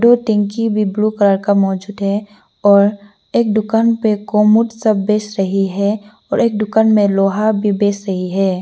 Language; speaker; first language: Hindi; non-native, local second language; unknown